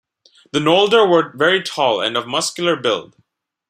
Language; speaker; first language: English; non-native, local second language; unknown